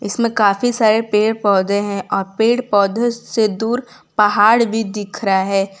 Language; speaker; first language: Hindi; non-native, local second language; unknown